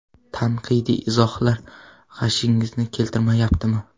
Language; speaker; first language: Uzbek; non-native, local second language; Kara-Kalpak